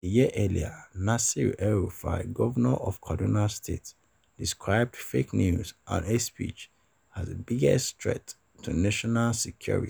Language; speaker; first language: English; non-native, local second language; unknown